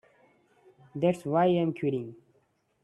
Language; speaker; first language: English; non-native, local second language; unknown